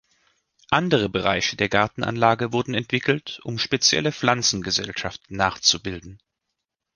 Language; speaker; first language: German; native; German